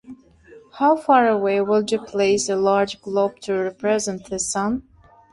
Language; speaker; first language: English; non-native, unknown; Turkmen